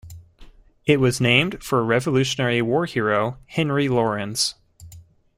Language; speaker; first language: English; native; English